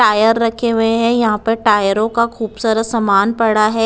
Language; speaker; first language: Hindi; non-native, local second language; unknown